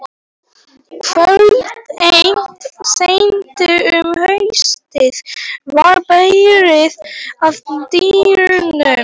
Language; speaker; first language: Icelandic; non-native, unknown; Polish